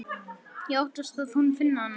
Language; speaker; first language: Icelandic; native; Icelandic